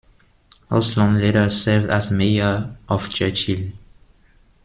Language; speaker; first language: English; non-native, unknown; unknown